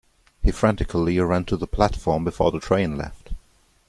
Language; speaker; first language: English; non-native, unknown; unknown